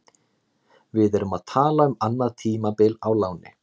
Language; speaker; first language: Icelandic; native; Icelandic